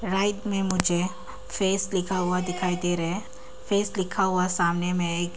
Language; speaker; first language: Hindi; non-native, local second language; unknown